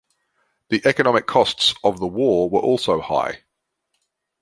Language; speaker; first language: English; native; English